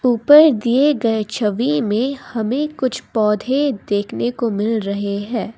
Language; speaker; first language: Hindi; non-native, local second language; Assamese